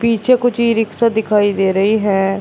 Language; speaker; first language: Hindi; native; Hindi